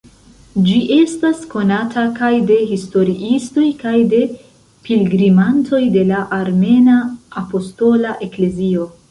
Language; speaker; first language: Esperanto; non-native, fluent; Central Kurdish